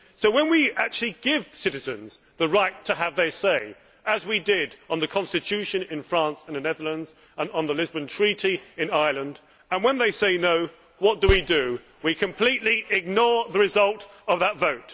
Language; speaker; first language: English; native; English